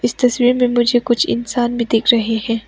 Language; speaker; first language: Hindi; non-native, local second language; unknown